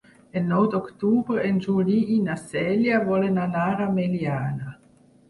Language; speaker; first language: Catalan; non-native, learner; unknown